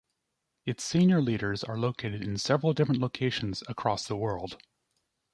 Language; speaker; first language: English; native; English